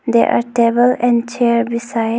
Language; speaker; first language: English; non-native, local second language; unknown